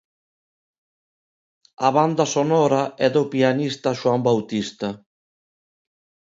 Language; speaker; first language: Galician; non-native, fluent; Spanish